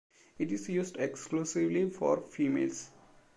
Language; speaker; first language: English; non-native, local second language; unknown